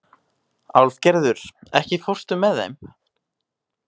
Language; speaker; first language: Icelandic; native; Icelandic